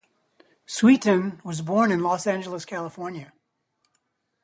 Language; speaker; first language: English; native; English